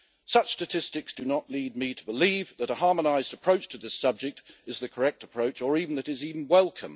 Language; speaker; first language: English; native; English